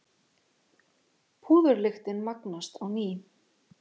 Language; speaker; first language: Icelandic; native; Icelandic